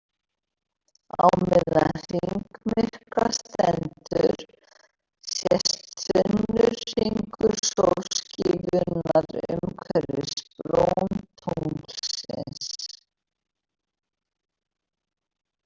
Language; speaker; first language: Icelandic; native; Icelandic